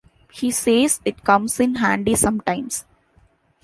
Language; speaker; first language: English; non-native, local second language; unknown